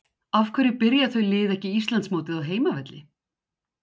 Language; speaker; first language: Icelandic; native; Icelandic